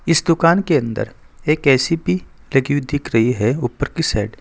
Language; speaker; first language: Hindi; native; Hindi